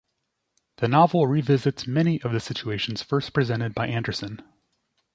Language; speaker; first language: English; native; English